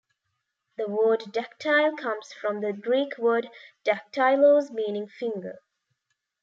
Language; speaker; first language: English; non-native, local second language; Tamil